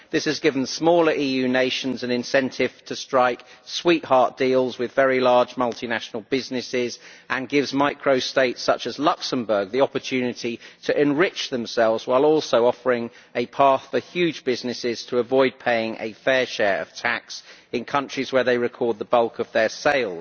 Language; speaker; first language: English; native; English